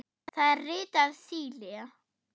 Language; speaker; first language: Icelandic; non-native, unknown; German